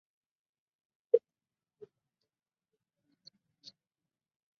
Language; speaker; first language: English; non-native, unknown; Spanish